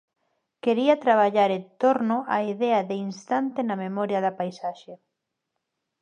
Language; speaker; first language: Galician; non-native, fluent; Spanish